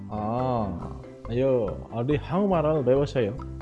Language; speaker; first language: Korean; non-native, learner; Indonesian